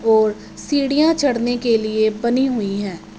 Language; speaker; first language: Hindi; non-native, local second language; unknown